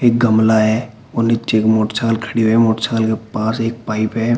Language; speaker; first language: Hindi; native; Hindi